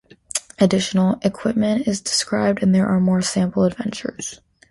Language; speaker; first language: English; native; English